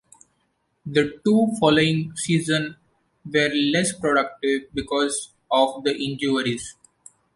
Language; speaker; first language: English; non-native, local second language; Marathi